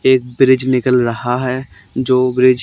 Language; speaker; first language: Hindi; native; Hindi